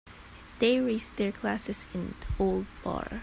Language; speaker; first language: English; non-native, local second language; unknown